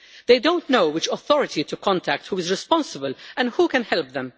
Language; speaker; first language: English; non-native, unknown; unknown